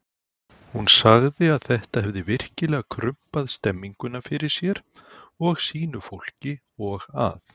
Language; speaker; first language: Icelandic; native; Icelandic